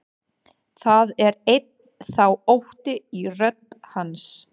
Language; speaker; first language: Icelandic; non-native, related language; Danish